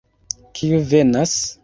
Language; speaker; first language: Esperanto; non-native, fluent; Kinyarwanda